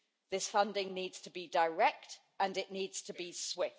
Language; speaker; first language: English; native; English